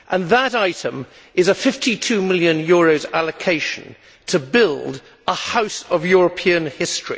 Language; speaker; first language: English; native; English